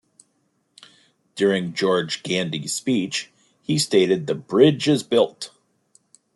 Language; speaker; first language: English; native; English